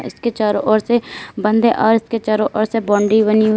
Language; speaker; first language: Hindi; native; Hindi